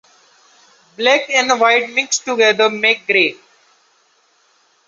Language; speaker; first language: English; non-native, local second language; Marathi